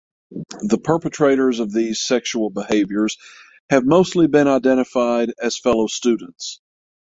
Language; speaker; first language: English; native; English